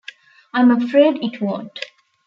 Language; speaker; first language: English; non-native, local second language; Tamil